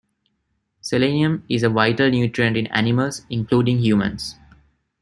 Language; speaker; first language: English; non-native, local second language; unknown